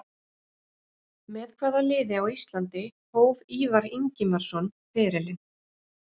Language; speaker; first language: Icelandic; native; Icelandic